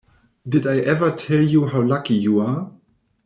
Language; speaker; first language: English; non-native, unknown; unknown